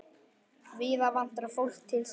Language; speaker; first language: Icelandic; native; Icelandic